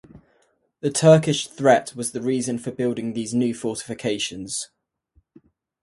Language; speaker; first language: English; native; English